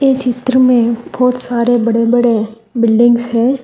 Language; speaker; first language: Hindi; non-native, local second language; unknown